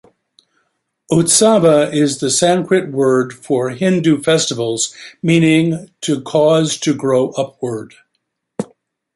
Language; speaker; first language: English; native; English